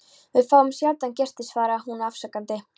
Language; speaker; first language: Icelandic; non-native, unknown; Polish